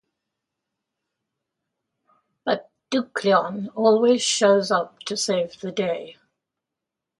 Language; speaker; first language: English; native; English